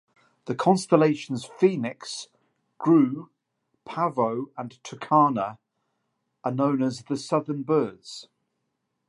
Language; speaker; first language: English; native; English